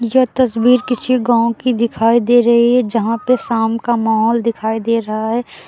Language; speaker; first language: Hindi; native; Hindi